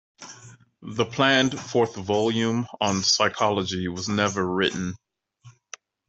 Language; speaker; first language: English; native; English